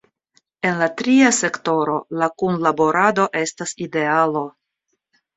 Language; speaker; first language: Esperanto; non-native, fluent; Russian